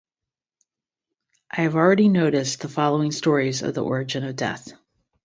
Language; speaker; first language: English; native; English